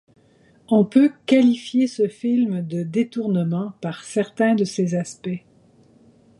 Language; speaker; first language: French; native; French